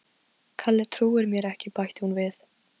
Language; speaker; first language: Icelandic; non-native, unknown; Polish